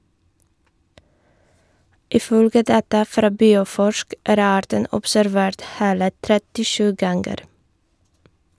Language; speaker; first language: Norwegian; non-native, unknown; Polish